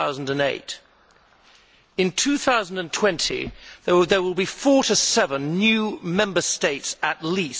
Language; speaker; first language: English; native; English